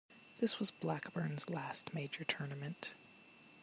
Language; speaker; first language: English; non-native, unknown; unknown